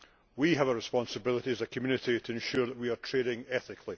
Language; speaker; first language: English; native; English